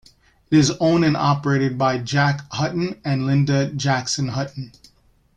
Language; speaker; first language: English; native; English